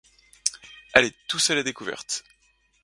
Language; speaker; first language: French; native; French